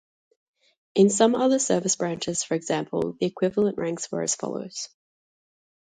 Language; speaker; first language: English; native; English